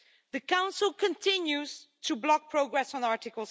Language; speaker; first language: English; non-native, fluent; Dutch